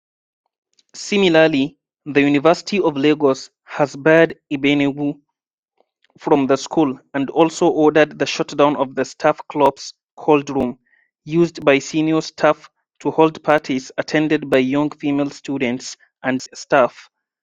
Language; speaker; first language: English; non-native, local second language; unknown